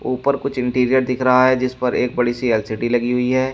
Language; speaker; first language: Hindi; native; Hindi